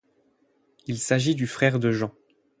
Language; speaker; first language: French; native; French